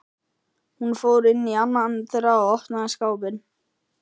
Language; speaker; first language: Icelandic; native; Icelandic